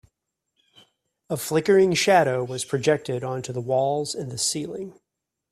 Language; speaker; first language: English; native; English